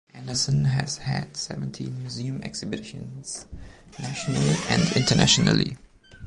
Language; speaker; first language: English; non-native, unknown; German